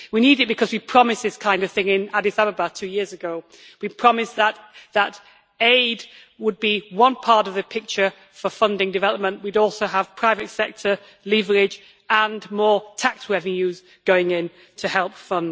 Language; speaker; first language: English; native; English